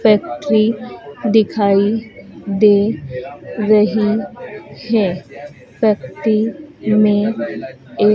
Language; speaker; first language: Hindi; native; Hindi